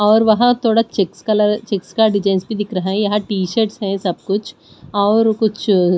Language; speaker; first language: Hindi; non-native, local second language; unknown